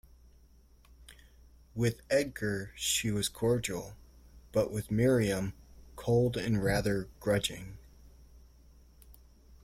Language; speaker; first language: English; native; English